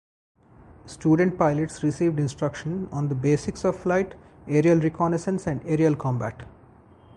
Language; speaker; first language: English; non-native, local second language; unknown